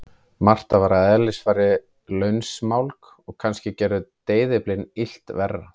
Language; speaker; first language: Icelandic; native; Icelandic